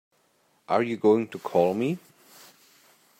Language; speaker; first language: English; native; English